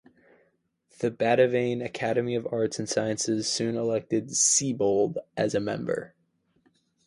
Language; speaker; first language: English; native; English